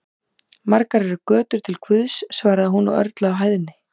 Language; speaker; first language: Icelandic; native; Icelandic